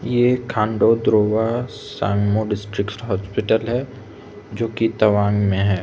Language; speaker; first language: Hindi; non-native, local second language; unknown